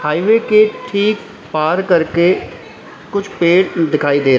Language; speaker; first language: Hindi; native; Hindi